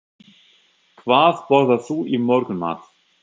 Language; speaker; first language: Icelandic; non-native, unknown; German